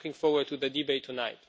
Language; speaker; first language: English; non-native, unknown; Romanian